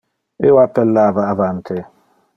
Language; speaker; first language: Interlingua; non-native, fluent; Dutch